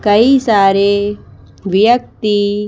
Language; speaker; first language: Hindi; native; Hindi